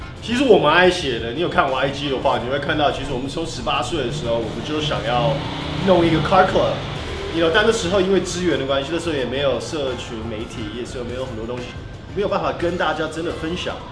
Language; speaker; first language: Chinese; early bilingual, other home language; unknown